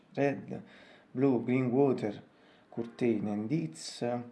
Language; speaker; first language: English; non-native, learner; Italian